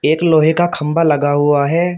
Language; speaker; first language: Hindi; native; Hindi